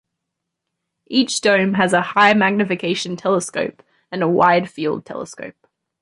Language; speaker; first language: English; native; English